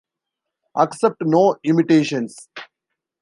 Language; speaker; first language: English; non-native, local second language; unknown